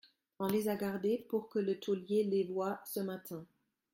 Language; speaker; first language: French; non-native, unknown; German